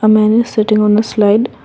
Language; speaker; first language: English; non-native, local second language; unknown